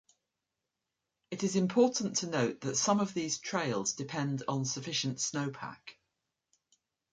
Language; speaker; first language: English; native; English